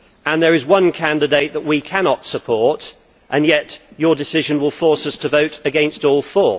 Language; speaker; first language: English; native; English